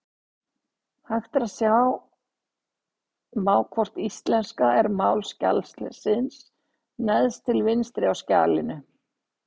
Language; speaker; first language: Icelandic; native; Icelandic